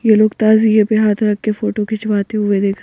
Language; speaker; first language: Hindi; native; Hindi